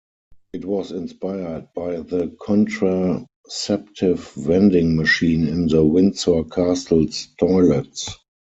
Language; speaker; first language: English; non-native, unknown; German